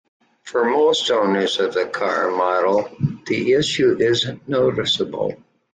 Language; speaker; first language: English; native; English